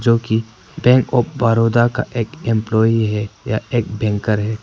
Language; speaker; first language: Hindi; non-native, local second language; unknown